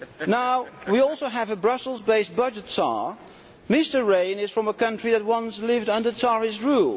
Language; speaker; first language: English; non-native, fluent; Dutch